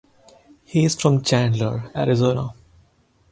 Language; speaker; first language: English; non-native, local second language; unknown